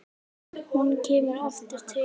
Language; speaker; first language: Icelandic; native; Icelandic